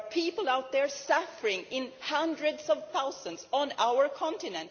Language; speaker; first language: English; non-native, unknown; Swedish